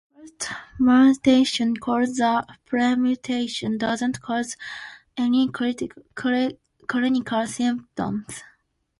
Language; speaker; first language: English; non-native, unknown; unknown